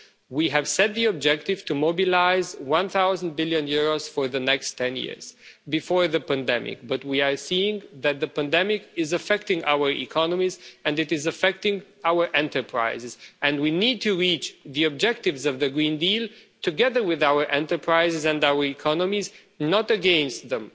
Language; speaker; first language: English; non-native, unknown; Romanian